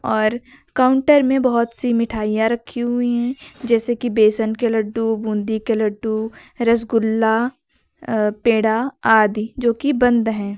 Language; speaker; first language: Hindi; native; Hindi